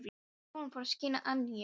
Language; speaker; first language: Icelandic; non-native, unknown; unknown